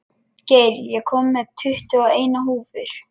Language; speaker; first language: Icelandic; non-native, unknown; Lithuanian